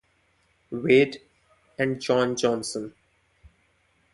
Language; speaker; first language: English; non-native, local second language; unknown